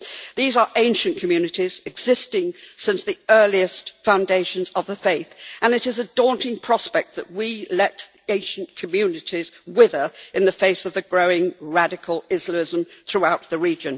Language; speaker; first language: English; native; English